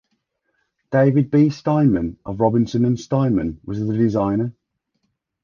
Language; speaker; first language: English; native; English